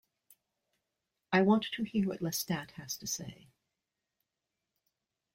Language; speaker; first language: English; native; English